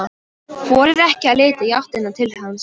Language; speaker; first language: Icelandic; non-native, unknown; Polish